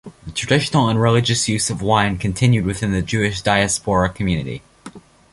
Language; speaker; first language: English; native; English